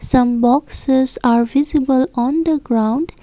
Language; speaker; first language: English; non-native, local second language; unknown